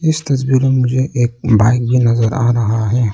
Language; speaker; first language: Hindi; non-native, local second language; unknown